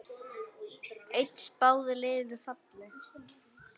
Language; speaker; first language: Icelandic; native; Icelandic